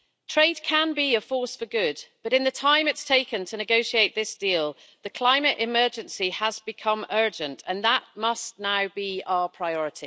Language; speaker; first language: English; native; English